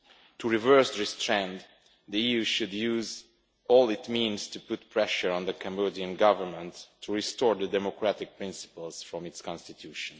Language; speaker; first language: English; non-native, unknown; Romanian